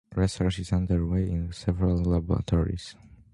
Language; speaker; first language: English; non-native, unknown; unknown